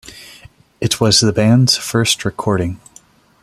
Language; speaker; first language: English; non-native, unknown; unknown